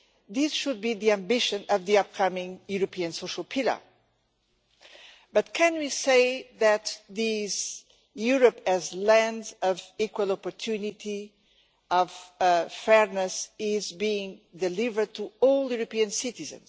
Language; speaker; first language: English; non-native, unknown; Portuguese